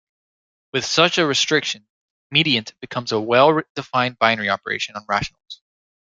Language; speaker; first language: English; native; English